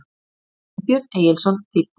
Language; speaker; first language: Icelandic; native; Icelandic